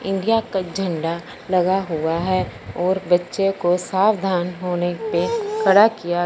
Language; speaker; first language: Hindi; non-native, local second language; Punjabi